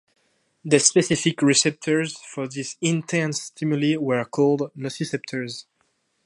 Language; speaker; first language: English; non-native, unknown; French